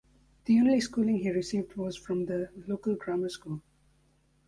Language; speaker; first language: English; native; English